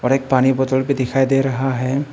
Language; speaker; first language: Hindi; non-native, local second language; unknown